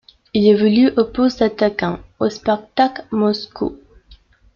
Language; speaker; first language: French; non-native, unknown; Spanish